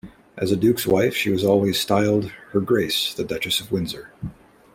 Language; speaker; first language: English; native; English